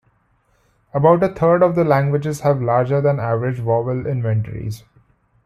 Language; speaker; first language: English; non-native, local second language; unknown